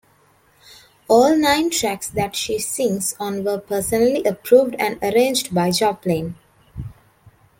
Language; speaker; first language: English; non-native, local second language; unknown